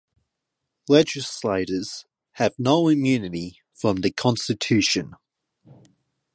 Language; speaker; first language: English; non-native, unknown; Japanese